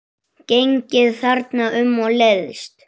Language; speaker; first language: Icelandic; native; Icelandic